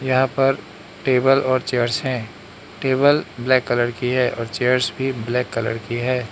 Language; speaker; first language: Hindi; non-native, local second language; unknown